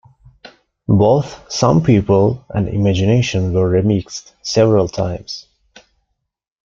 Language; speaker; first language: English; non-native, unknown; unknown